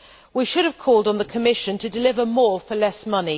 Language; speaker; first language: English; native; English